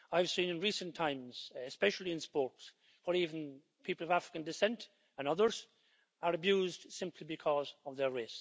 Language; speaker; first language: English; native; English